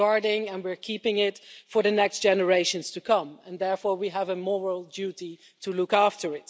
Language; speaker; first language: English; non-native, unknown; Dutch